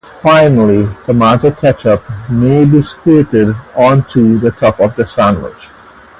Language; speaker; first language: English; native; English